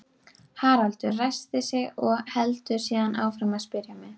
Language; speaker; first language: Icelandic; native; Icelandic